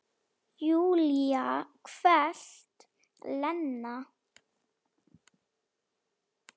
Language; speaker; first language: Icelandic; non-native, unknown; Slovak